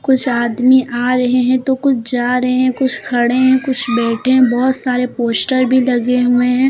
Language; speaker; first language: Hindi; native; Hindi